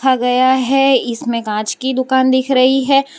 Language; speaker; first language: Hindi; non-native, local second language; Gujarati